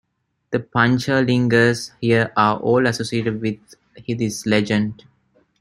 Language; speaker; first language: English; non-native, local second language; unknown